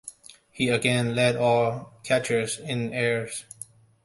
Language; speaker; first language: English; non-native, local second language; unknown